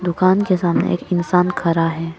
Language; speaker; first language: Hindi; non-native, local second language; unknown